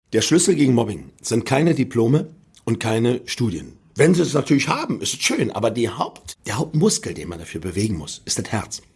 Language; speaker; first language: German; native; German